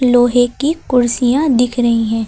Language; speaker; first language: Hindi; native; Hindi